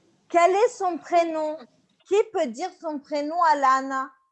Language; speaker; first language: French; native; French